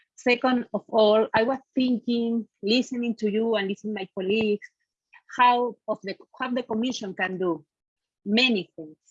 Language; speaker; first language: English; non-native, fluent; Spanish